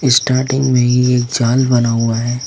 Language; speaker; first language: Hindi; native; Hindi